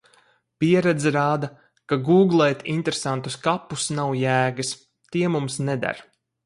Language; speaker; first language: Latvian; native; Latvian